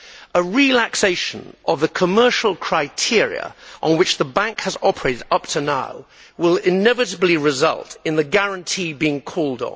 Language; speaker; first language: English; native; English